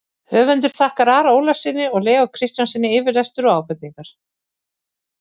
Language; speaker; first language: Icelandic; native; Icelandic